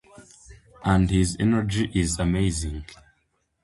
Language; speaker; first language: English; non-native, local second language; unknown